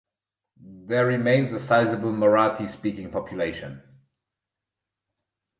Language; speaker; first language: English; non-native, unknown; German